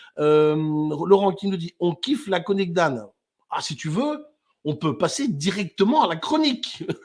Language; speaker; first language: French; native; French